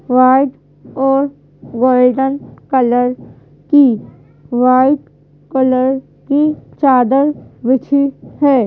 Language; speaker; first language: Hindi; native; Hindi